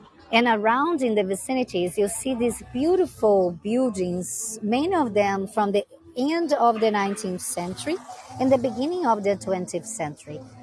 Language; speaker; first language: English; non-native, fluent; Portuguese